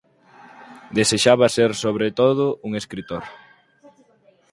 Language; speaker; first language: Galician; native; Galician